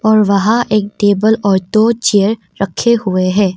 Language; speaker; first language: Hindi; non-native, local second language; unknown